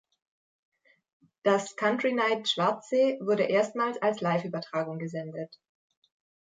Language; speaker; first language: German; native; German